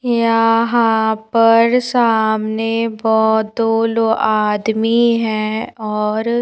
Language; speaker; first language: Hindi; native; Hindi